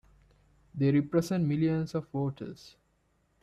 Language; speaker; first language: English; non-native, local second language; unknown